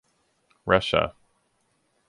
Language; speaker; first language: English; native; English